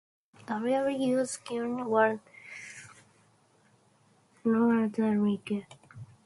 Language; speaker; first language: English; non-native, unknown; Japanese